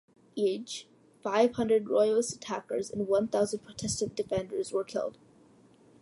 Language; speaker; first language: English; early bilingual, other home language; Malayalam